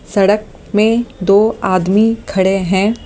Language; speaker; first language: Hindi; native; Hindi